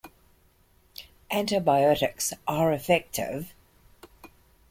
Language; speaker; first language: English; native; English